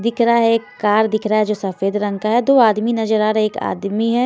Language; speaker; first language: Hindi; native; Hindi